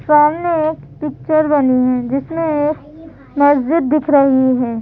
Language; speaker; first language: Hindi; native; Hindi